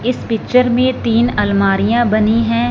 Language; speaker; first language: Hindi; non-native, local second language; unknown